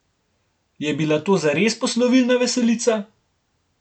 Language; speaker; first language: Slovenian; native; Slovenian